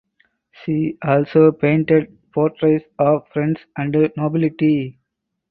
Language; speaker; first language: English; non-native, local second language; Tamil